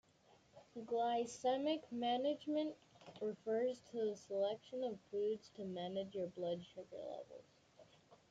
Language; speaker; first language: English; native; English